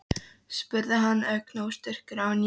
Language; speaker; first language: Icelandic; non-native, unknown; Polish